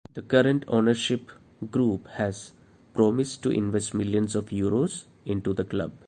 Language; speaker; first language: English; non-native, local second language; Malayalam